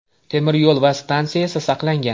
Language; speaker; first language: Uzbek; native; Uzbek